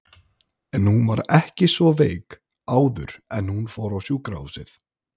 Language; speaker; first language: Icelandic; native; Icelandic